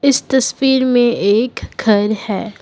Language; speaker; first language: Hindi; non-native, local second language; Assamese